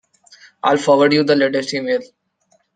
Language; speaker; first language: English; non-native, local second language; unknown